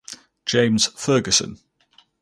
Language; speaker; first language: English; native; English